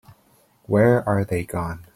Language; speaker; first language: English; native; English